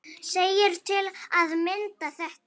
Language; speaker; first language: Icelandic; native; Icelandic